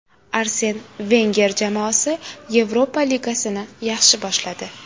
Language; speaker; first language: Uzbek; native; Uzbek